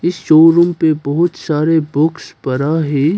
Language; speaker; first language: Hindi; non-native, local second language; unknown